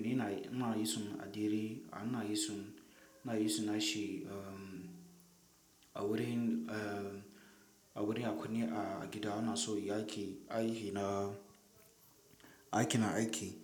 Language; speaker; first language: Hausa; non-native, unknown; Tiv